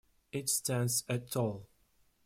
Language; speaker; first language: English; non-native, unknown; Russian